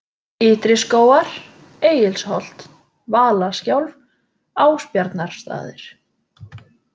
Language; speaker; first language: Icelandic; native; Icelandic